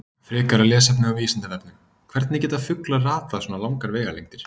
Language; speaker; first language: Icelandic; native; Icelandic